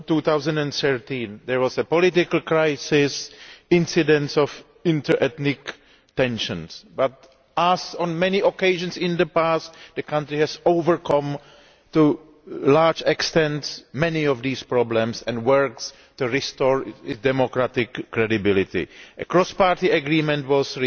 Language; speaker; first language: English; non-native, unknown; Greek